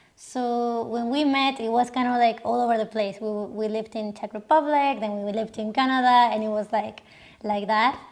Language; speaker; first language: English; non-native, fluent; Spanish